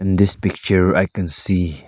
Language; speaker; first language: English; non-native, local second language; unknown